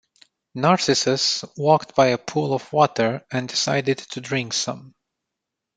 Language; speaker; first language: English; non-native, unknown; Romanian